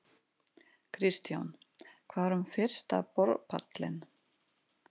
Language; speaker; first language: Icelandic; non-native, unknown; Russian